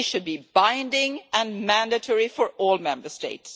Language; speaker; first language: English; non-native, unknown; Swedish